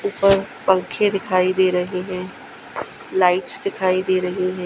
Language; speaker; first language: Hindi; non-native, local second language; Gujarati